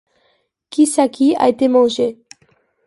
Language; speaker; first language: French; non-native, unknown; Catalan